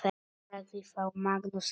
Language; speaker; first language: Icelandic; non-native, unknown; Polish